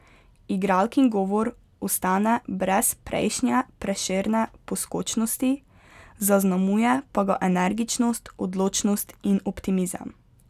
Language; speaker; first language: Slovenian; native; Slovenian